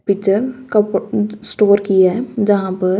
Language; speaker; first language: Hindi; native; Hindi